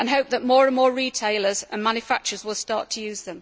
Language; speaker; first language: English; native; English